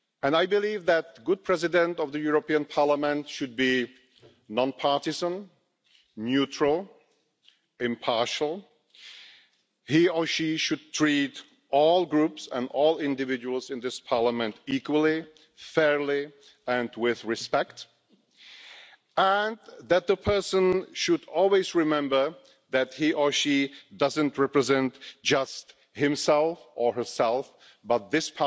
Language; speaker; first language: English; non-native, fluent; Czech